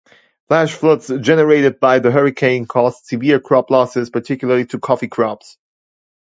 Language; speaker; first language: English; non-native, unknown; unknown